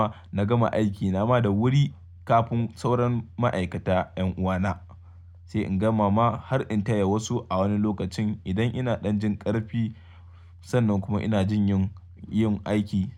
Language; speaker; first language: Hausa; native; Hausa